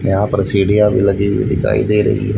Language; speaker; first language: Hindi; native; Hindi